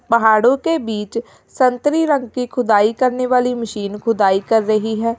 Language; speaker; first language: Hindi; native; Hindi